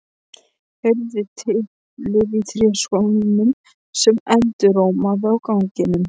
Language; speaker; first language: Icelandic; non-native, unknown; Polish